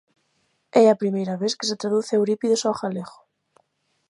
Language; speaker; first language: Galician; native; Galician